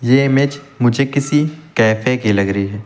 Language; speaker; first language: Hindi; native; Hindi